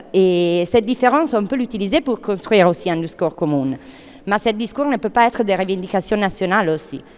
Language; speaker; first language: French; non-native, fluent; Italian